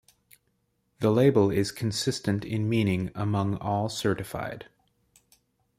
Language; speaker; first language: English; native; English